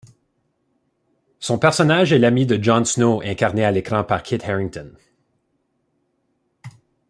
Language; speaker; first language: French; native; French